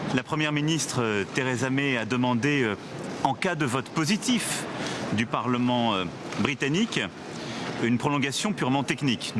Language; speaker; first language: French; native; French